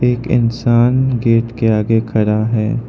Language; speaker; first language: Hindi; non-native, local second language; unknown